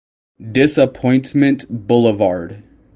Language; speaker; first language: English; native; English